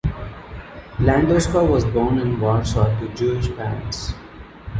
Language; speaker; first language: English; non-native, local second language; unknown